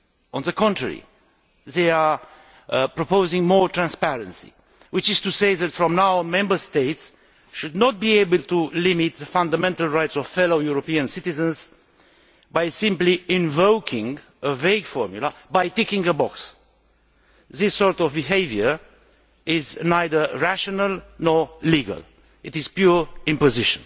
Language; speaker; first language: English; non-native, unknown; Romanian